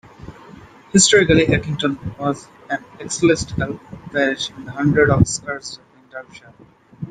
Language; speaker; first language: English; non-native, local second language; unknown